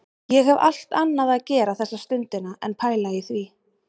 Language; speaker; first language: Icelandic; native; Icelandic